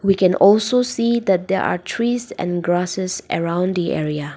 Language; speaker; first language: English; non-native, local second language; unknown